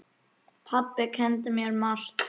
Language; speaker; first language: Icelandic; native; Icelandic